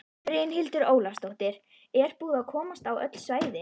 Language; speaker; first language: Icelandic; native; Icelandic